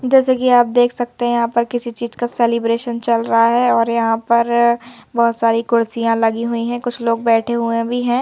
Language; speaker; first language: Hindi; native; Hindi